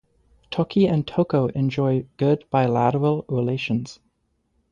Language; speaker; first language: English; native; English